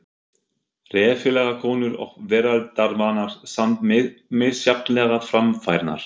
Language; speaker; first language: Icelandic; non-native, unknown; German